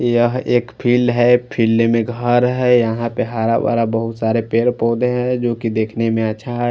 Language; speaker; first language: Hindi; non-native, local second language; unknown